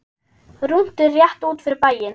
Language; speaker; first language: Icelandic; non-native, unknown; German